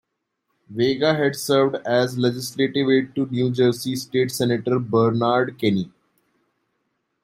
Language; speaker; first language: English; non-native, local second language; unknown